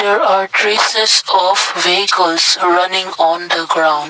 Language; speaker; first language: English; non-native, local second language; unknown